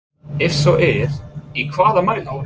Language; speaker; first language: Icelandic; non-native, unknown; English